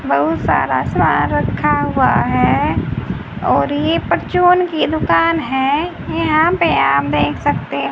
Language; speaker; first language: Hindi; native; Hindi